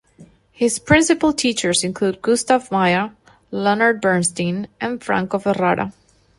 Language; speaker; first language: English; non-native, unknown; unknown